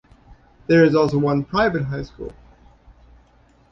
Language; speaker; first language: English; native; English